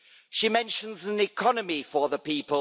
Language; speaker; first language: English; non-native, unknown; German